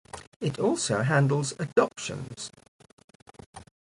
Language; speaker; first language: English; native; English